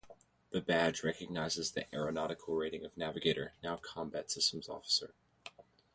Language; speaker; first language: English; native; English